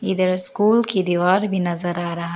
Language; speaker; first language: Hindi; non-native, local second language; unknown